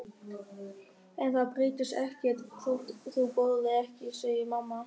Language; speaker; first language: Icelandic; non-native, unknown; German